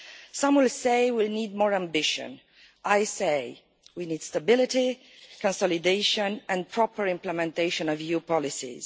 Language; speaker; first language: English; non-native, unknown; Romanian